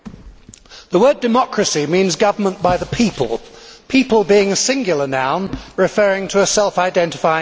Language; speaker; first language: English; native; English